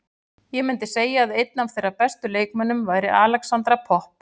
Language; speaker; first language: Icelandic; native; Icelandic